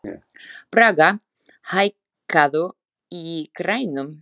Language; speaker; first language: Icelandic; non-native, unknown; Slovak